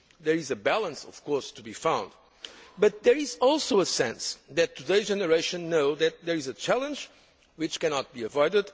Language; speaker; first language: English; non-native, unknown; Portuguese